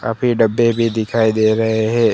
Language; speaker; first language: Hindi; non-native, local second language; Gujarati